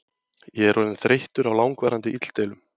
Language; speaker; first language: Icelandic; native; Icelandic